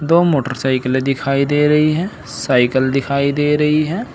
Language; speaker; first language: Hindi; native; Hindi